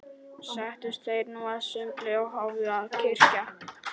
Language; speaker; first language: Icelandic; non-native, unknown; Polish